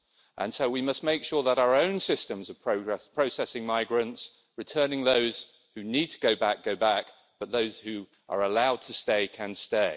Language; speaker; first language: English; native; English